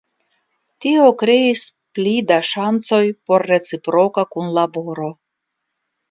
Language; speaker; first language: Esperanto; non-native, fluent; Russian